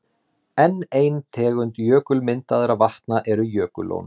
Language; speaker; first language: Icelandic; native; Icelandic